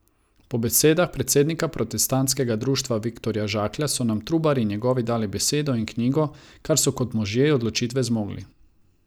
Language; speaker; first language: Slovenian; non-native, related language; Croatian